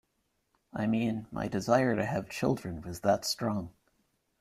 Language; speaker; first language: English; native; English